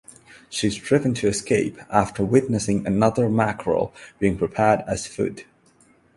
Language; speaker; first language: English; non-native, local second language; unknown